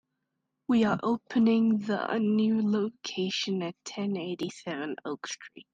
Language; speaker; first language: English; native; English